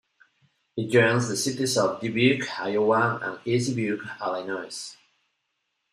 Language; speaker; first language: English; non-native, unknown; Spanish